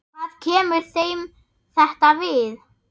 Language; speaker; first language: Icelandic; non-native, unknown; German